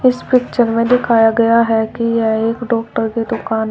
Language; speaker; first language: Hindi; native; Hindi